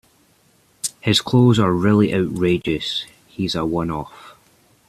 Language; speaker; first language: English; native; English